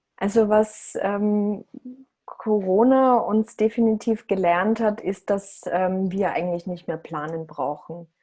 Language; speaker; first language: German; early bilingual, other home language; Russian